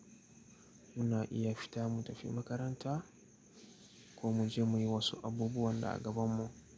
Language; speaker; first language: Hausa; native; Hausa